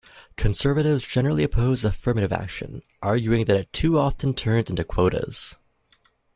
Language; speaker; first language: English; native; English